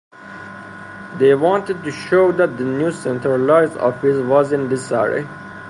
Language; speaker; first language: English; non-native, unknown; Persian